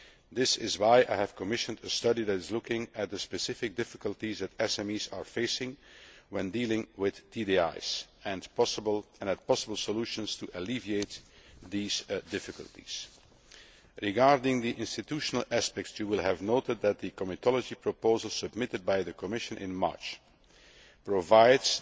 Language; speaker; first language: English; non-native, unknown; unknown